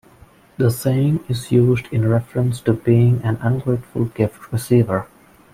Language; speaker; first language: English; non-native, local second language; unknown